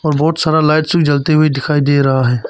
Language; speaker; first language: Hindi; non-native, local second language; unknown